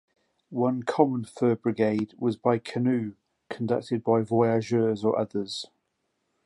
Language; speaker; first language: English; native; English